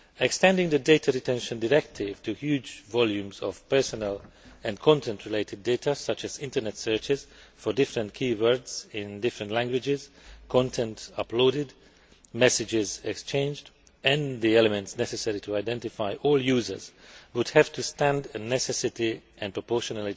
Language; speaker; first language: English; non-native, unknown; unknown